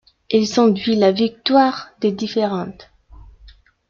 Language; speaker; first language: French; non-native, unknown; Spanish